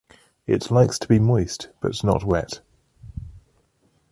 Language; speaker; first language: English; native; English